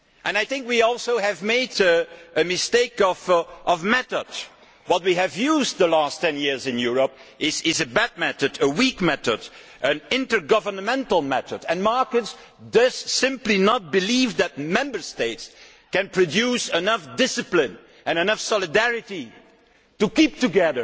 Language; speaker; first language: English; non-native, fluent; Dutch